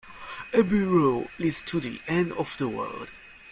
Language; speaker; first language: English; non-native, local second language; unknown